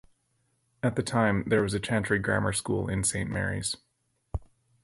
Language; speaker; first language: English; native; English